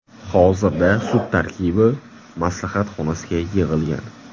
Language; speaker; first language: Uzbek; native; Uzbek